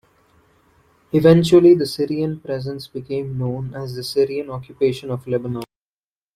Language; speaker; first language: English; non-native, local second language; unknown